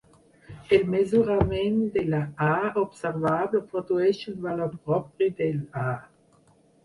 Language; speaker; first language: Catalan; non-native, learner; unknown